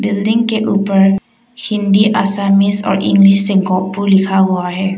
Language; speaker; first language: Hindi; non-native, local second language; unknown